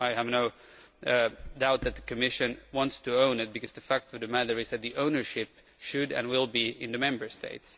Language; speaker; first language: English; non-native, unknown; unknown